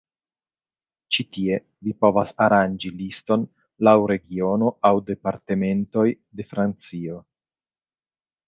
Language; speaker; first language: Esperanto; non-native, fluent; Italian